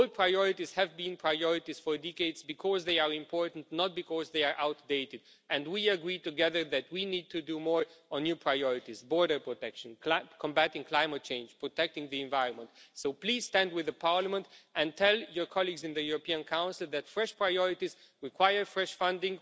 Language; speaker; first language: English; non-native, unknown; Romanian